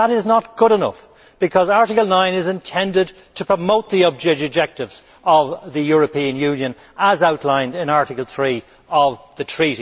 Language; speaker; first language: English; native; English